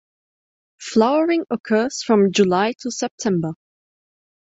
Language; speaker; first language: English; non-native, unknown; German